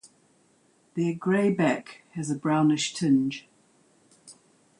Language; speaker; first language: English; native; English